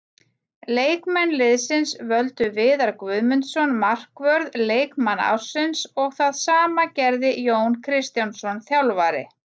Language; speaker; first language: Icelandic; native; Icelandic